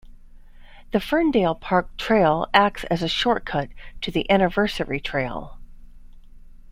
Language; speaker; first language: English; native; English